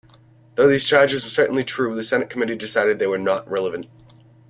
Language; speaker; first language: English; native; English